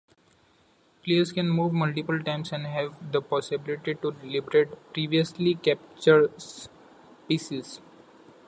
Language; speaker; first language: English; non-native, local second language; Marathi